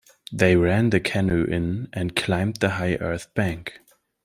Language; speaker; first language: English; non-native, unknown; German